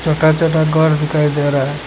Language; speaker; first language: Hindi; non-native, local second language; Bangla